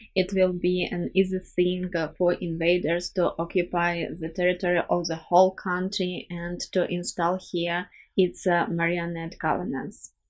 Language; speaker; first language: English; non-native, fluent; Ukrainian